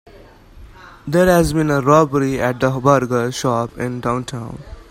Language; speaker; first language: English; non-native, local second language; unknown